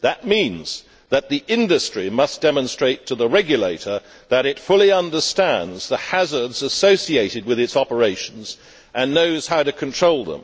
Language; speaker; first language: English; native; English